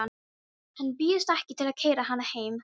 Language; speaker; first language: Icelandic; non-native, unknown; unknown